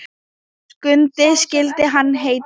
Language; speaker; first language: Icelandic; non-native, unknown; Thai